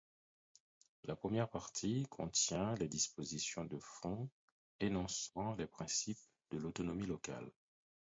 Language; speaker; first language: French; non-native, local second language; Haitian Creole